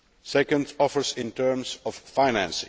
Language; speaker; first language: English; non-native, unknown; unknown